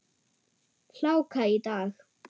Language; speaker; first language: Icelandic; non-native, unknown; German